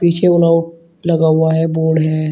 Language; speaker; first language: Hindi; native; Hindi